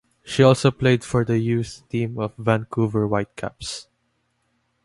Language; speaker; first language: English; non-native, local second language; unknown